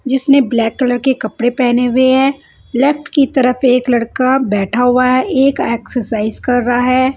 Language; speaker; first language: Hindi; non-native, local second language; Punjabi